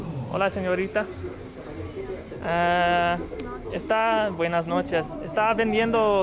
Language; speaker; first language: Spanish; non-native, learner; English